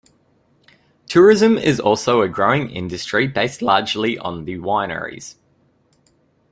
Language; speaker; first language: English; native; English